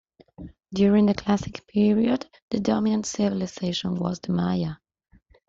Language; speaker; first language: English; non-native, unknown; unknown